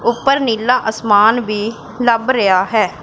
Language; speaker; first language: Hindi; non-native, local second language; Punjabi